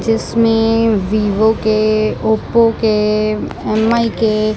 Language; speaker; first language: Hindi; non-native, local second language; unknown